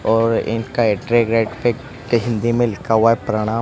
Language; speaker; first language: Hindi; non-native, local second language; Gujarati